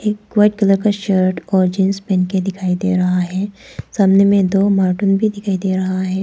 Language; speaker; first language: Hindi; non-native, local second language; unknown